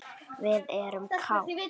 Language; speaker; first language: Icelandic; native; Icelandic